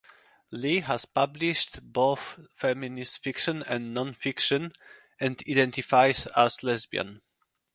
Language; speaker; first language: English; non-native, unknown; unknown